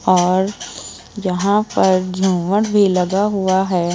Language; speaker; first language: Hindi; native; Hindi